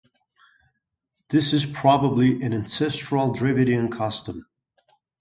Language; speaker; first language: English; native; English